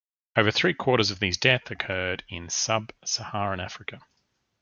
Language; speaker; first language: English; native; English